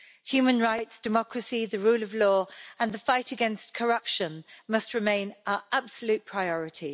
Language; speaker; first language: English; native; English